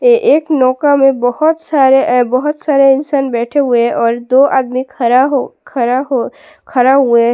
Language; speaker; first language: Hindi; non-native, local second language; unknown